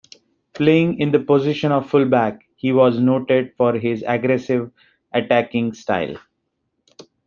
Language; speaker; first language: English; non-native, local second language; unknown